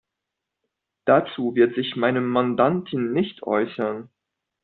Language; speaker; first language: German; non-native, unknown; French